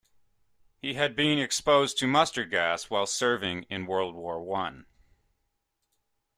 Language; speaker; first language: English; native; English